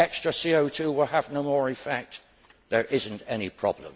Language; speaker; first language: English; native; English